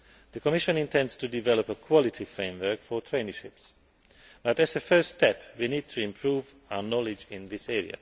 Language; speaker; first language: English; non-native, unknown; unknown